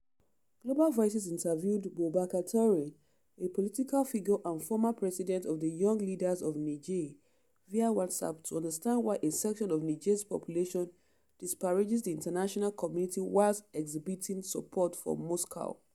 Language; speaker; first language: English; non-native, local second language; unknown